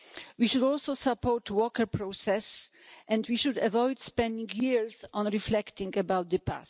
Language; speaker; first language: English; non-native, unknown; Polish